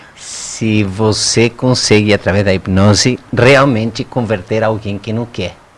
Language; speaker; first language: Portuguese; non-native, fluent; Spanish